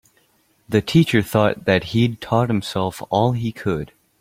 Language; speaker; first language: English; native; English